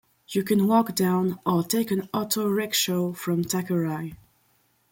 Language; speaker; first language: English; non-native, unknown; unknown